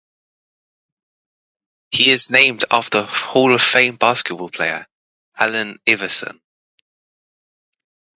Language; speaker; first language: English; native; English